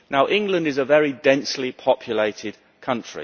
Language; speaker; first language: English; native; English